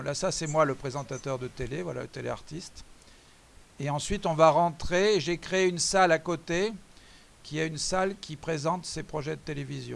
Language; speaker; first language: French; native; French